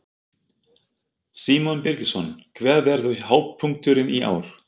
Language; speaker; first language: Icelandic; non-native, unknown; German